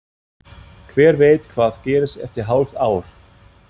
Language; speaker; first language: Icelandic; non-native, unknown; German